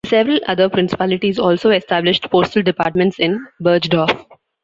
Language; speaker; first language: English; non-native, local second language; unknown